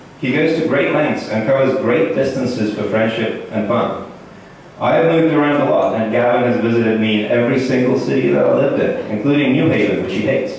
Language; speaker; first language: English; non-native, fluent; Russian